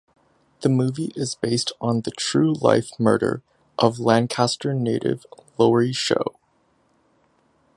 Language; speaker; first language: English; native; English